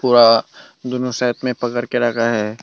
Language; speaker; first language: Hindi; non-native, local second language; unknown